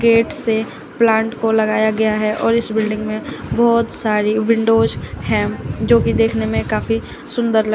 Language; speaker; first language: Hindi; native; Hindi